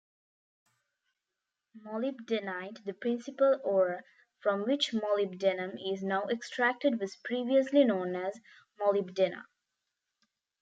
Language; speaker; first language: English; non-native, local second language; Tamil